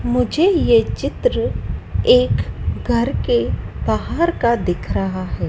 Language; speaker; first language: Hindi; native; Hindi